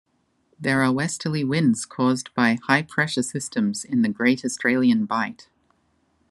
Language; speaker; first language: English; native; English